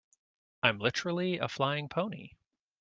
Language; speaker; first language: English; native; English